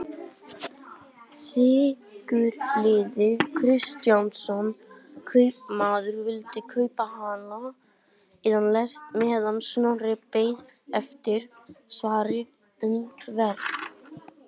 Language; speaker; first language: Icelandic; native; Icelandic